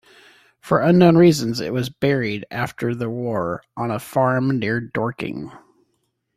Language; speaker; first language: English; native; English